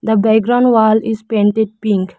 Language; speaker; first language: English; non-native, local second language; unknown